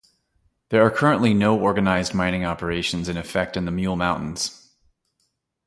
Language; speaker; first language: English; native; English